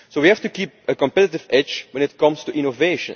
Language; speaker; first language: English; non-native, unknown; Dutch